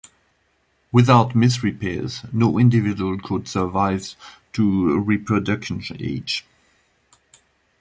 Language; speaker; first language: English; non-native, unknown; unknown